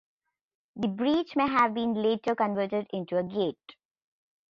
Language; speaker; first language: English; non-native, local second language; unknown